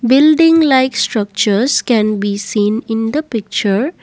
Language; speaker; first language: English; non-native, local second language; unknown